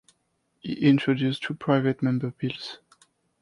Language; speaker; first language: English; non-native, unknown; French